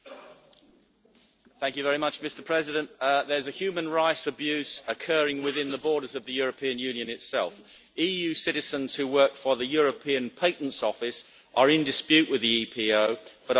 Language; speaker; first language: English; native; English